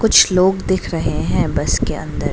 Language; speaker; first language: Hindi; non-native, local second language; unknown